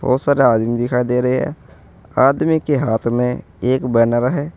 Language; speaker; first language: Hindi; native; Hindi